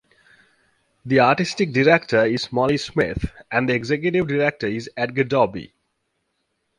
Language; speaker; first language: English; native; English